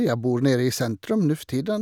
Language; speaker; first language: Norwegian; non-native, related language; Swedish